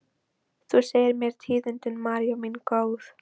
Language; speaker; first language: Icelandic; non-native, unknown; Polish